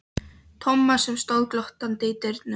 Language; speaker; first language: Icelandic; non-native, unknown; Polish